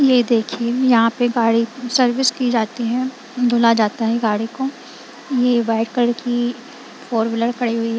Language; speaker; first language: Hindi; non-native, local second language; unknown